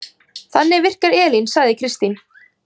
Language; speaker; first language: Icelandic; native; Icelandic